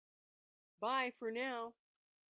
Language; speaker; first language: English; native; English